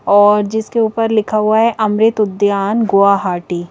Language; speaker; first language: Hindi; native; Hindi